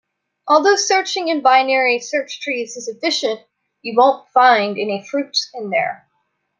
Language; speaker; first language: English; native; English